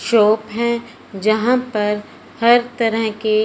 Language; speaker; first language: Hindi; non-native, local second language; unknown